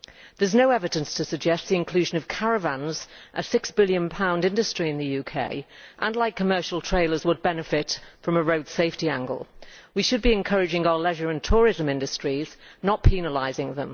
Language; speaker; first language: English; native; English